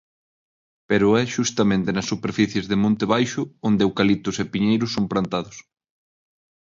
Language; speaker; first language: Galician; non-native, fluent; Spanish